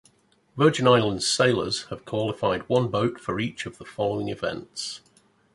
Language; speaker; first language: English; native; English